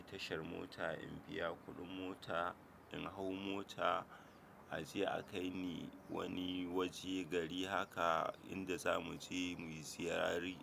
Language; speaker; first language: Hausa; native; Hausa